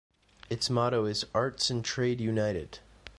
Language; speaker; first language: English; native; English